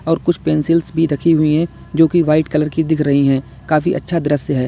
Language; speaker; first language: Hindi; native; Hindi